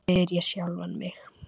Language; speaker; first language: Icelandic; native; Icelandic